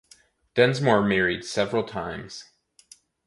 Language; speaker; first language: English; native; English